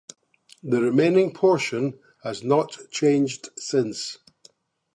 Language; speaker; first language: English; native; English